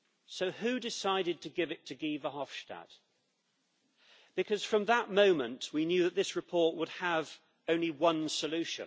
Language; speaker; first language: English; native; English